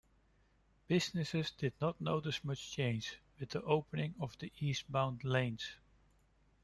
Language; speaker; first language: English; non-native, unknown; Dutch